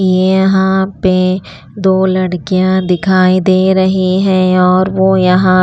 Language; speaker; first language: Hindi; non-native, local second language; Punjabi